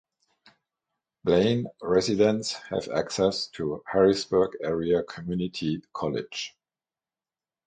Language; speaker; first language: English; non-native, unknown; German